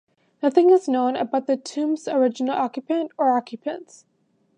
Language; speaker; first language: English; native; English